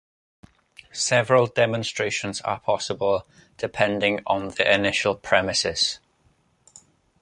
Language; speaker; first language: English; native; English